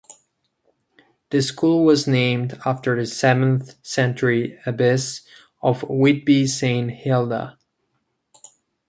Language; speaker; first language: English; non-native, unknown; Catalan